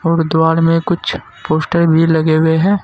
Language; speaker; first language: Hindi; native; Hindi